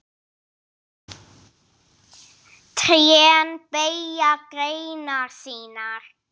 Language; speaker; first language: Icelandic; non-native, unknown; English